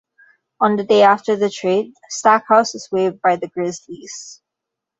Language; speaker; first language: English; non-native, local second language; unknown